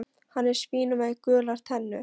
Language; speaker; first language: Icelandic; non-native, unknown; Polish